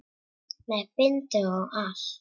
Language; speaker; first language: Icelandic; non-native, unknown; Czech